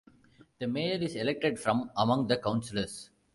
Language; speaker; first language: English; non-native, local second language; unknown